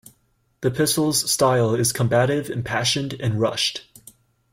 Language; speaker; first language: English; native; English